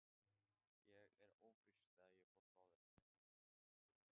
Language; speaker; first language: Icelandic; non-native, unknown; Thai